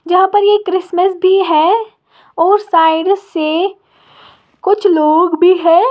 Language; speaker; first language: Hindi; native; Hindi